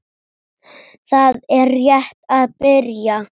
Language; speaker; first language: Icelandic; native; Icelandic